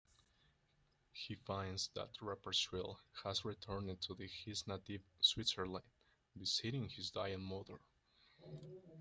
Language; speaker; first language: English; non-native, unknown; Spanish